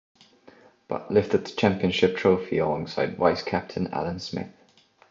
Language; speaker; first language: English; non-native, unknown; Estonian